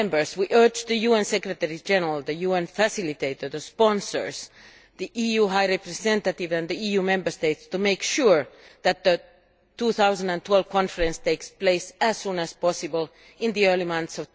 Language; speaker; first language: English; non-native, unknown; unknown